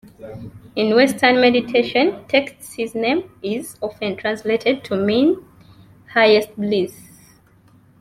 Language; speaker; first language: English; non-native, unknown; Ganda